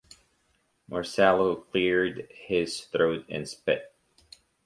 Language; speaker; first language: English; native; English